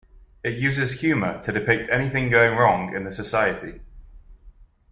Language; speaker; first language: English; native; English